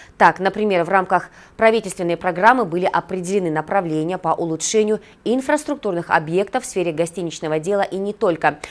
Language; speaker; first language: Russian; non-native, local second language; Kyrgyz